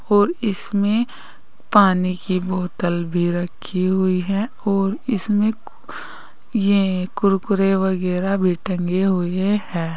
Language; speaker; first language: Hindi; native; Hindi